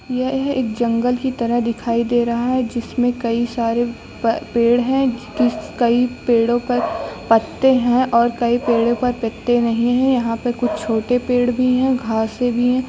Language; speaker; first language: Hindi; native; Hindi